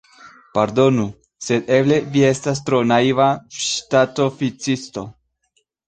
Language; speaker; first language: Esperanto; non-native, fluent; Spanish